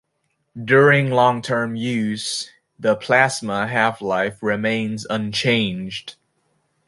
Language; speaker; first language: English; native; English